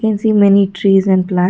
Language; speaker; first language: English; non-native, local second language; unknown